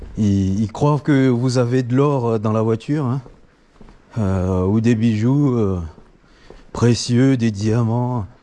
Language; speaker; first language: French; non-native, local second language; Comorian